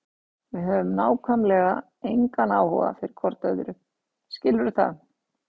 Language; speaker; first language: Icelandic; native; Icelandic